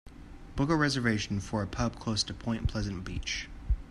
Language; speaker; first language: English; native; English